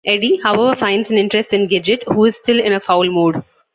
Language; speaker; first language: English; non-native, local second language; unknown